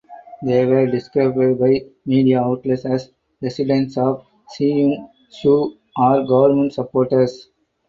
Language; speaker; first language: English; non-native, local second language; Tamil